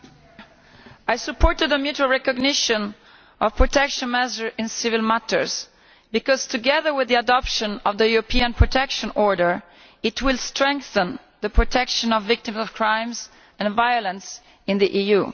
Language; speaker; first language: English; non-native, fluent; Italian